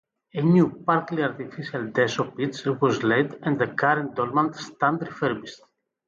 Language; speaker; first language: English; non-native, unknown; Greek